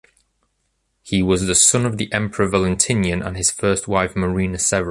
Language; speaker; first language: English; native; English